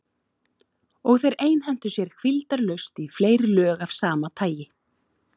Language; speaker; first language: Icelandic; native; Icelandic